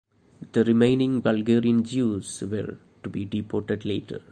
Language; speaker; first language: English; non-native, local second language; Malayalam